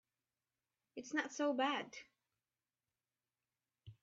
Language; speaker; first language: English; native; English